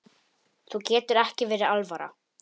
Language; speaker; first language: Icelandic; non-native, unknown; Polish